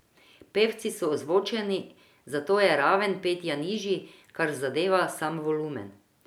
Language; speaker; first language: Slovenian; non-native, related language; Croatian